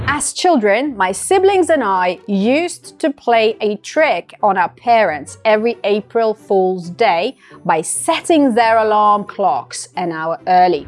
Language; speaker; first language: English; non-native, fluent; Russian